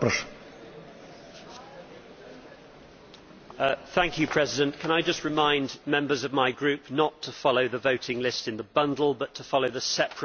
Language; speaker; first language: English; native; English